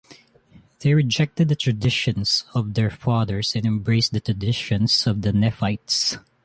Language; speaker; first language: English; non-native, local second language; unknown